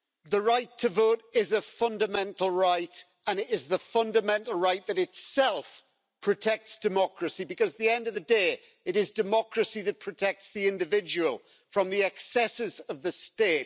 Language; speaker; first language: English; native; English